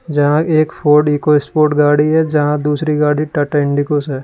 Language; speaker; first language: Hindi; native; Hindi